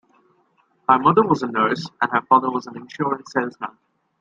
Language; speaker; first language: English; native; English